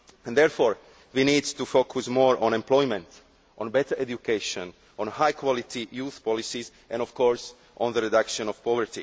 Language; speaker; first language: English; non-native, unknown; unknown